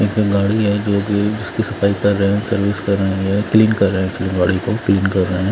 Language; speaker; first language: Hindi; non-native, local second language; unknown